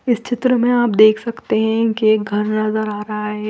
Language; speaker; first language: Hindi; non-native, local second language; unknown